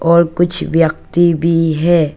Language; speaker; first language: Hindi; non-native, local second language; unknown